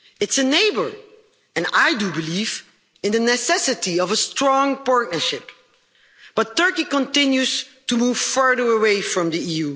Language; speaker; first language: English; non-native, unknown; Dutch